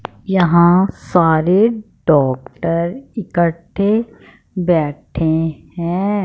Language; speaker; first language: Hindi; non-native, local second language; Punjabi